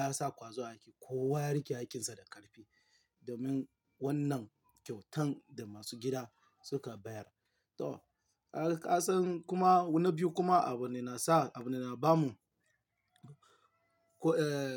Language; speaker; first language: Hausa; non-native, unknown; Yoruba